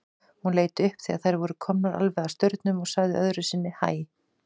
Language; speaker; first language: Icelandic; native; Icelandic